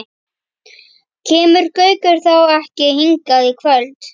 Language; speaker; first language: Icelandic; native; Icelandic